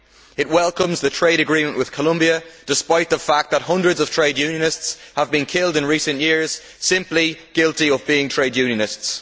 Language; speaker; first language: English; native; English